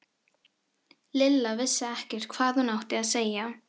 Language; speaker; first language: Icelandic; non-native, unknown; Filipino